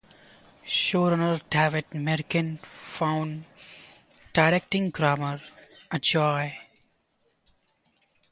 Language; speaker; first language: English; non-native, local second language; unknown